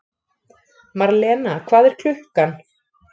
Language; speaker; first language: Icelandic; native; Icelandic